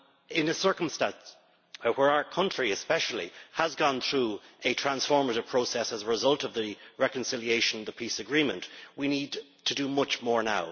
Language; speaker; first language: English; native; English